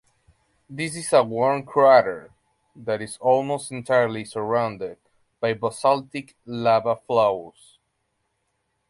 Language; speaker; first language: English; native; English